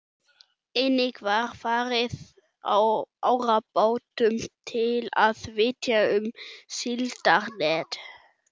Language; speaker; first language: Icelandic; non-native, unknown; German